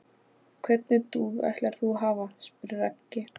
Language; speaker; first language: Icelandic; non-native, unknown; Polish